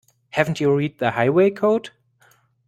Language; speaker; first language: English; non-native, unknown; German